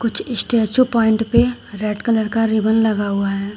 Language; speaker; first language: Hindi; native; Hindi